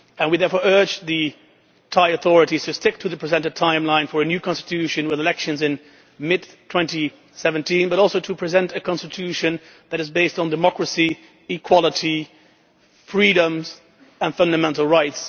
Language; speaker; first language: English; non-native, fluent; Dutch